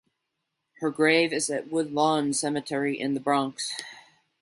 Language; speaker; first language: English; native; English